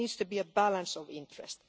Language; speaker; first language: English; non-native, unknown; Finnish